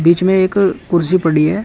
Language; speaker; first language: Hindi; native; Hindi